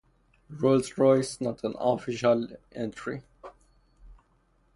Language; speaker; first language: English; non-native, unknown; Persian